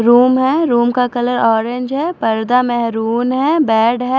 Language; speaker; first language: Hindi; non-native, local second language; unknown